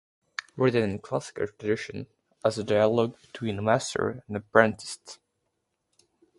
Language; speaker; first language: English; native; English